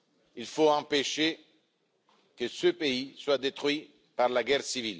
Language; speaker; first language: French; non-native, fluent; Italian